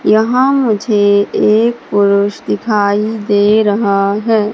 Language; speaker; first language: Hindi; native; Hindi